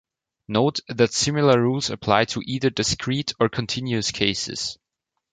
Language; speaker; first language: English; non-native, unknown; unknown